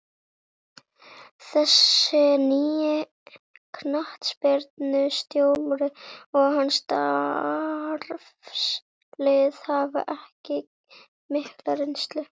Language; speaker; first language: Icelandic; native; Icelandic